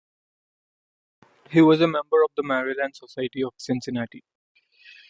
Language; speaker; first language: English; non-native, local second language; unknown